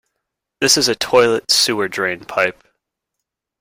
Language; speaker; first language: English; native; English